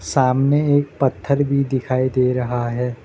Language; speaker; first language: Hindi; non-native, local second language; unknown